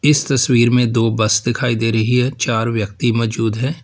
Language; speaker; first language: Hindi; native; Hindi